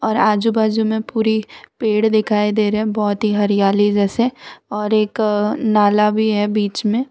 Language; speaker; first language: Hindi; non-native, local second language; Gujarati